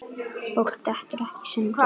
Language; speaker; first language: Icelandic; native; Icelandic